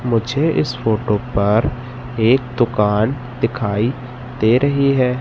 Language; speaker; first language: Hindi; native; Hindi